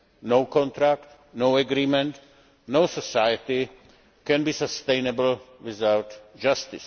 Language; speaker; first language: English; non-native, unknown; Czech